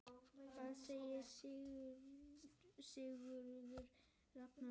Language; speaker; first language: Icelandic; native; Icelandic